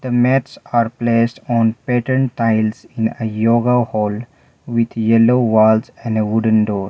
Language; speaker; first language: English; non-native, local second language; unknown